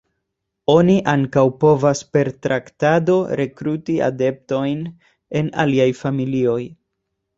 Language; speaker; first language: Esperanto; non-native, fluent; Spanish